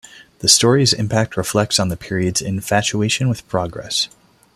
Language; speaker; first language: English; non-native, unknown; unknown